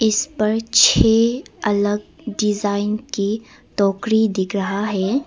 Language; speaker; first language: Hindi; early bilingual, other home language; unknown